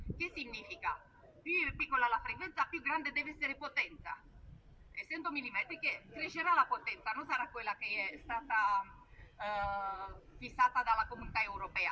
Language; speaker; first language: Italian; non-native, fluent; Romanian